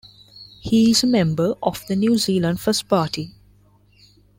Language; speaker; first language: English; non-native, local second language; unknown